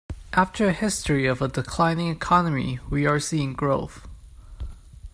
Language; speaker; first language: English; non-native, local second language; Cantonese